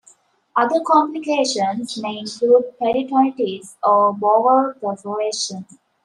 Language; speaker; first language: English; native; English